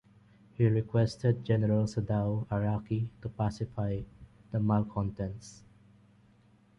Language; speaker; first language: English; non-native, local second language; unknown